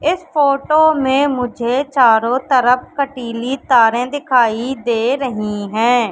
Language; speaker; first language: Hindi; native; Hindi